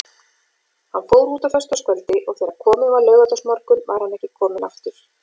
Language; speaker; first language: Icelandic; native; Icelandic